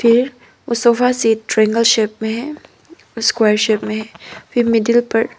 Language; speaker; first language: Hindi; non-native, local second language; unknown